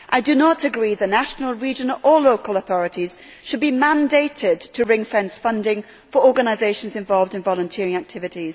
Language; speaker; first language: English; native; English